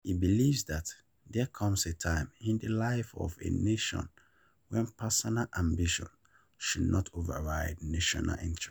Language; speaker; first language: English; non-native, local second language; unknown